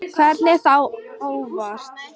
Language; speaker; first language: Icelandic; non-native, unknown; Polish